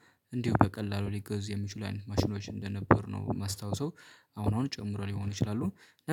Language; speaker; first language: Amharic; native; Amharic